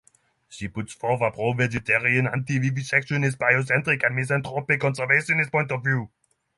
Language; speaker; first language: English; non-native, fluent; Norwegian